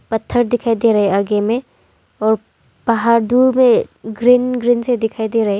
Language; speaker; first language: Hindi; non-native, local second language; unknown